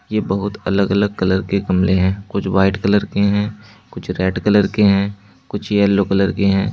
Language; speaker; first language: Hindi; native; Hindi